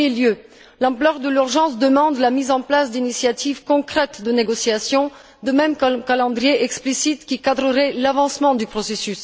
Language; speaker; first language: French; non-native, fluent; Bulgarian